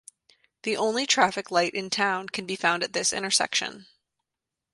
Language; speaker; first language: English; native; English